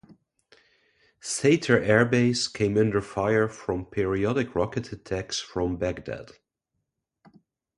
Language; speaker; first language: English; non-native, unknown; Dutch